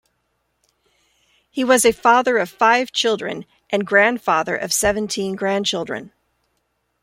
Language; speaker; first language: English; native; English